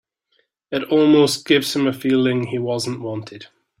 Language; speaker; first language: English; native; English